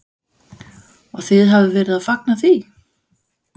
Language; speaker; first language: Icelandic; non-native, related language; Danish